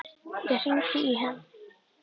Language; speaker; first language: Icelandic; native; Icelandic